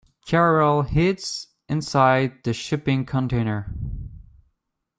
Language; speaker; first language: English; native; English